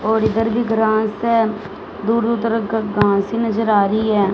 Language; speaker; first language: Hindi; non-native, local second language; Punjabi